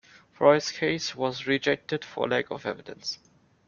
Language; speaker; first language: English; non-native, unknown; German